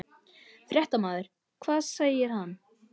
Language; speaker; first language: Icelandic; native; Icelandic